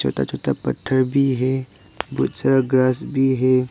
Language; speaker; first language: Hindi; non-native, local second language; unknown